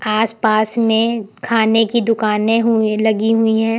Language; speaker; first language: Hindi; native; Hindi